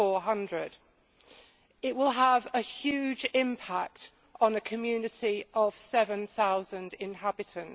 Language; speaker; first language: English; native; English